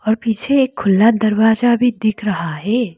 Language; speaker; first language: Hindi; non-native, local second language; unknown